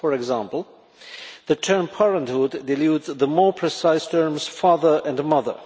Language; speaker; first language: English; non-native, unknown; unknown